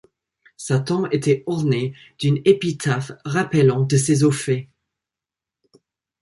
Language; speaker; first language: French; non-native, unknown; English